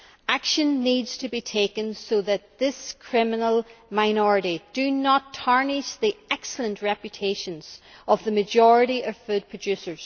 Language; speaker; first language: English; native; English